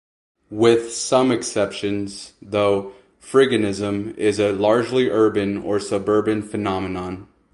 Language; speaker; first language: English; native; English